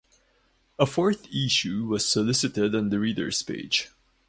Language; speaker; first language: English; non-native, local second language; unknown